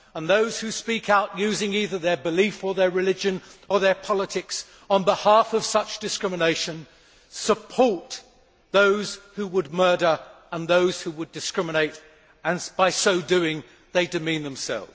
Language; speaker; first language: English; native; English